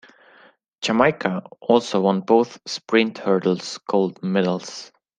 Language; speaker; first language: English; non-native, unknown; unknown